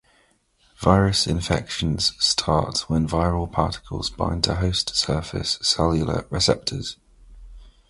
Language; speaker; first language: English; native; English